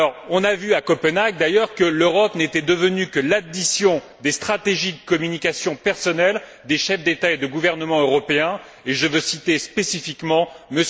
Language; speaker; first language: French; native; French